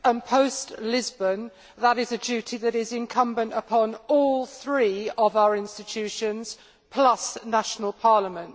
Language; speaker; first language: English; native; English